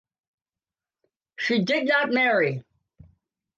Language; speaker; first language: English; native; English